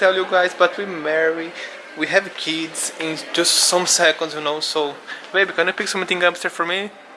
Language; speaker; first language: English; non-native, fluent; Portuguese